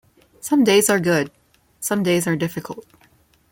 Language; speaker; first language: English; non-native, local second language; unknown